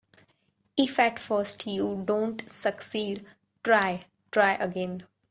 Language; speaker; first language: English; non-native, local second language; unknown